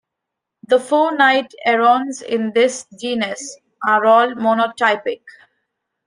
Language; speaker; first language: English; non-native, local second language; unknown